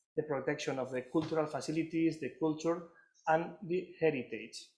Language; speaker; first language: English; non-native, fluent; Catalan